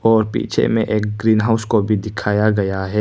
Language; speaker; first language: Hindi; non-native, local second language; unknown